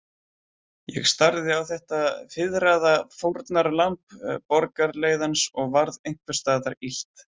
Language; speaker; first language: Icelandic; native; Icelandic